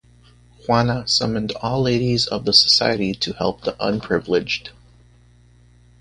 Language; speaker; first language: English; native; English